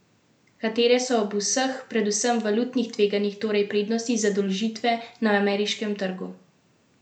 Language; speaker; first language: Slovenian; native; Slovenian